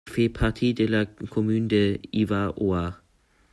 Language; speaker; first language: French; non-native, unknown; German